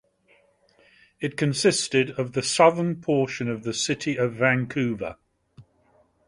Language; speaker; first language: English; native; English